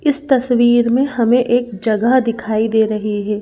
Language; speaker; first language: Hindi; native; Hindi